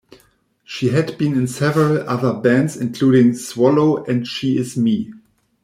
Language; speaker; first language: English; non-native, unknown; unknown